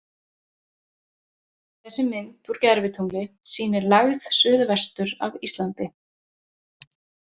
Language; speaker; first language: Icelandic; native; Icelandic